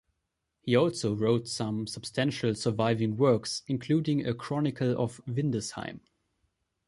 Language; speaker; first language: English; non-native, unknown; German